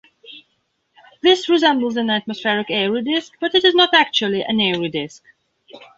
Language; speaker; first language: English; non-native, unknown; Belarusian